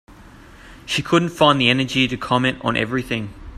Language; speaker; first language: English; native; English